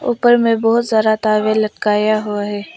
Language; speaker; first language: Hindi; non-native, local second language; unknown